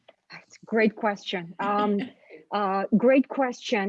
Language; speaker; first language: English; non-native, fluent; Bulgarian